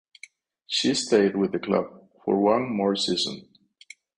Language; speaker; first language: English; non-native, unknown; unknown